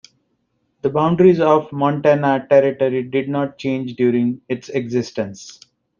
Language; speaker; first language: English; non-native, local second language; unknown